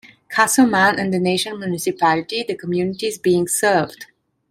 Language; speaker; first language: English; non-native, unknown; Italian